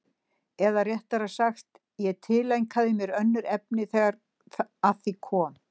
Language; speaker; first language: Icelandic; native; Icelandic